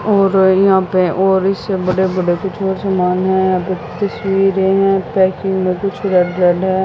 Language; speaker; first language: Hindi; native; Hindi